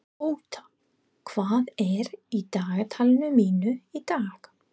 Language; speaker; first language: Icelandic; non-native, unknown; English